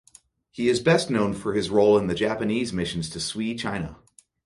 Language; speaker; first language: English; native; English